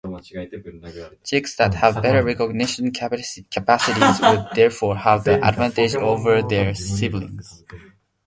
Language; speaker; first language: English; non-native, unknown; Japanese